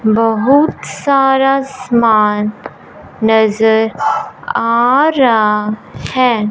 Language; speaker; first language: Hindi; non-native, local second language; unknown